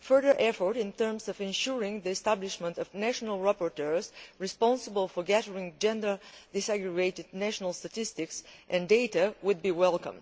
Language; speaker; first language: English; non-native, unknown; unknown